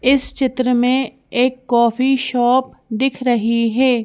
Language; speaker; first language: Hindi; native; Hindi